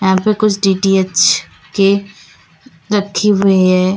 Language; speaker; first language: Hindi; native; Hindi